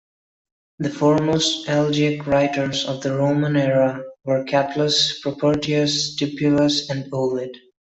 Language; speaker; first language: English; non-native, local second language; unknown